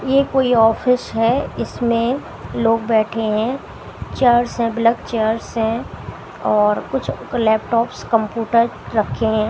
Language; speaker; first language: Hindi; native; Hindi